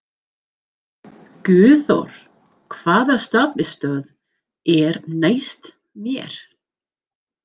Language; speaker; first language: Icelandic; non-native, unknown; English